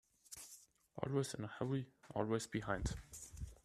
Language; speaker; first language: English; non-native, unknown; German